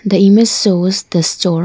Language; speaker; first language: English; non-native, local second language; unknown